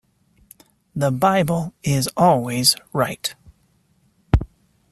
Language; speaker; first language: English; native; English